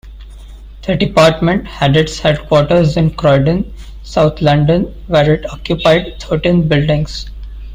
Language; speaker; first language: English; non-native, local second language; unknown